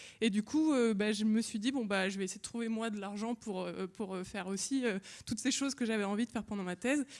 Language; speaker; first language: French; native; French